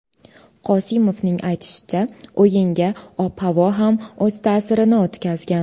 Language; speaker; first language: Uzbek; native; Uzbek